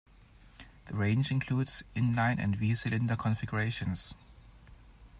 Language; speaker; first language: English; non-native, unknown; German